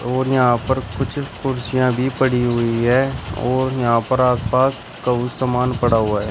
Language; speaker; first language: Hindi; native; Hindi